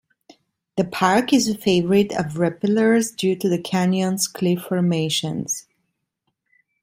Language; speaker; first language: English; non-native, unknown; Italian